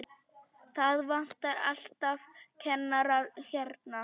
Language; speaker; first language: Icelandic; non-native, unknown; Polish